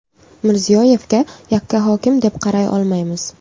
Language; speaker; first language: Uzbek; native; Uzbek